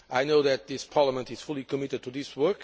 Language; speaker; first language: English; non-native, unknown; Portuguese